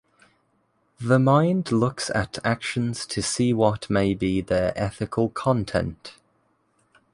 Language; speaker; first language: English; native; English